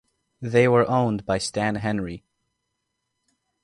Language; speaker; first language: English; native; English